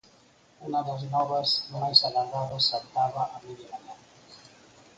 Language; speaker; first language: Galician; native; Galician